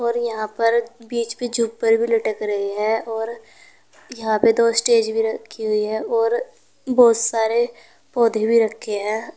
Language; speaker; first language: Hindi; native; Hindi